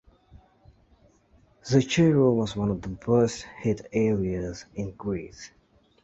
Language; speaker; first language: English; native; English